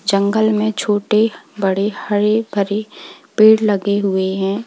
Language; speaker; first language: Hindi; native; Hindi